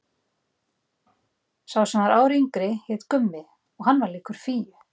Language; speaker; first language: Icelandic; native; Icelandic